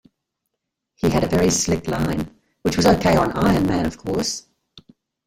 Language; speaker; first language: English; native; English